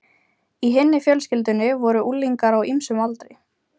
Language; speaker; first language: Icelandic; non-native, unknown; Ukrainian